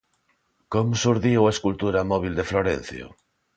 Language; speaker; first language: Galician; non-native, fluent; Spanish